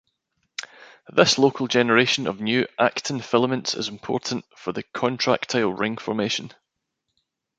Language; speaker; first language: English; native; English